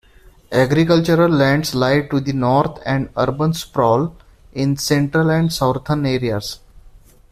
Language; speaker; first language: English; non-native, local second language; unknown